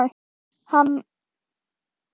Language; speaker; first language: Icelandic; non-native, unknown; Thai